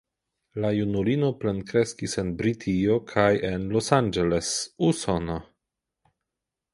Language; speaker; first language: Esperanto; non-native, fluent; Polish